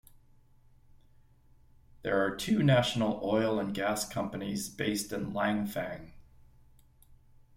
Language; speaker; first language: English; native; English